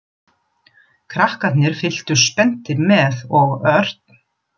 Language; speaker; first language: Icelandic; non-native, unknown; German